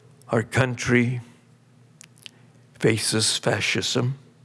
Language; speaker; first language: English; early bilingual, other home language; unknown